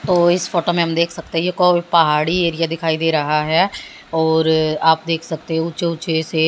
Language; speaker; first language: Hindi; native; Hindi